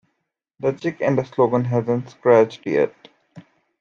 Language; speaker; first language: English; native; English